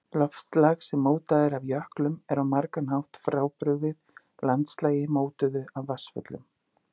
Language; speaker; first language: Icelandic; native; Icelandic